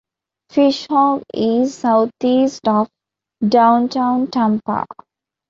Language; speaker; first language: English; non-native, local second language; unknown